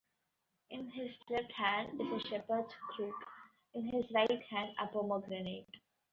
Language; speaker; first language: English; non-native, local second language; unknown